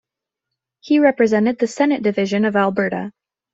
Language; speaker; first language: English; native; English